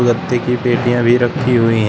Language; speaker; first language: Hindi; native; Hindi